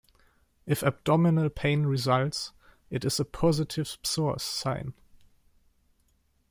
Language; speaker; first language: English; non-native, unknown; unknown